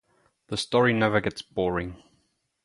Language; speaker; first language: English; non-native, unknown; German